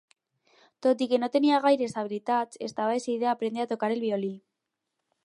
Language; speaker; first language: Catalan; non-native, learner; Spanish